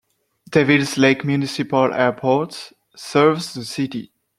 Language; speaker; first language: English; non-native, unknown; French